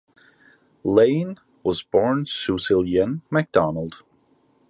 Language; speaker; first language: English; non-native, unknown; Danish